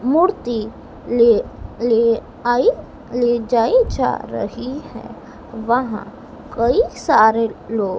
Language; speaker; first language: Hindi; native; Hindi